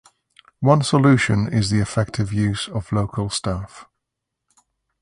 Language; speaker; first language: English; native; English